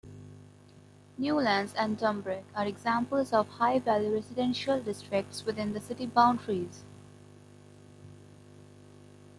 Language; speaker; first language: English; non-native, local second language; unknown